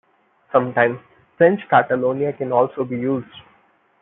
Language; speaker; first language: English; non-native, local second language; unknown